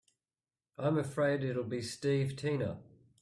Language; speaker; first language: English; native; English